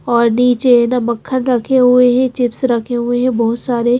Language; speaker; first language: Hindi; native; Hindi